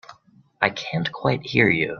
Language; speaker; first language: English; native; English